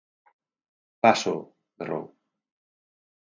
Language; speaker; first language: Galician; native; Galician